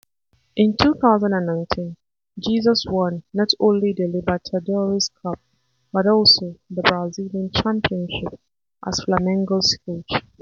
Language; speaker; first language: English; non-native, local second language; Hausa